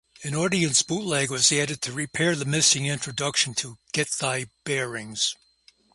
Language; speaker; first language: English; native; English